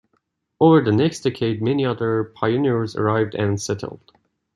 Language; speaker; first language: English; non-native, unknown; Persian